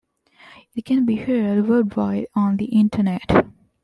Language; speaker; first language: English; non-native, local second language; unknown